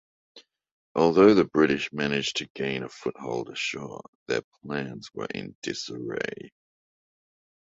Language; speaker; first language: English; native; English